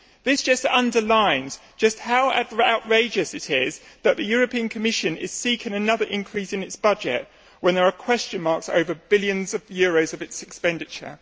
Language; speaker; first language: English; native; English